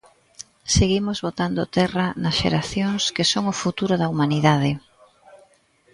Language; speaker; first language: Galician; native; Galician